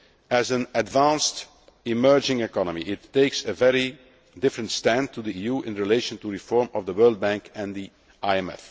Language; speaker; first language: English; non-native, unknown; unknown